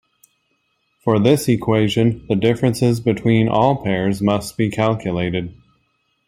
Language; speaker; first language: English; native; English